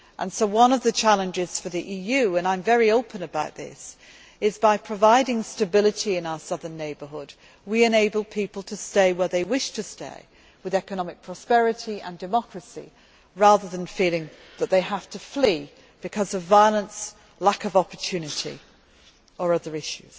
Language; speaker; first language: English; native; English